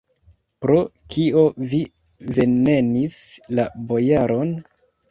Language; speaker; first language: Esperanto; non-native, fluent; Kinyarwanda